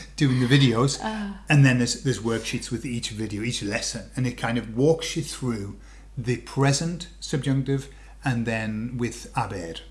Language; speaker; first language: English; native; English